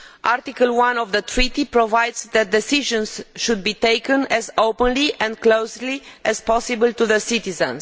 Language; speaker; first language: English; non-native, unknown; Romanian